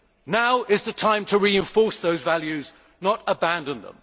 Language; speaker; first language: English; native; English